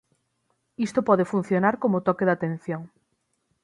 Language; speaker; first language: Galician; native; Galician